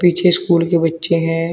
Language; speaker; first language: Hindi; native; Hindi